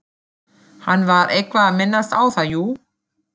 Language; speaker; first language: Icelandic; non-native, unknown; German